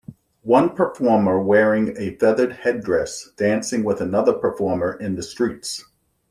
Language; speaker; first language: English; native; English